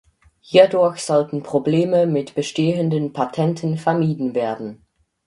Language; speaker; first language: German; native; German